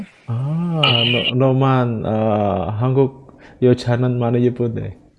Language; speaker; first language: Korean; non-native, learner; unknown